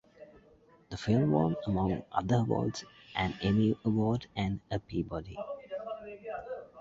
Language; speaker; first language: English; native; English